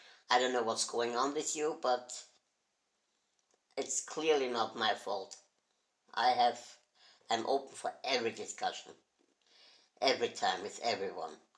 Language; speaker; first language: English; non-native, fluent; German